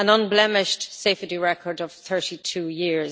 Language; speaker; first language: English; native; English